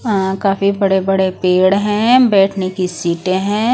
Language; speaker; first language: Hindi; non-native, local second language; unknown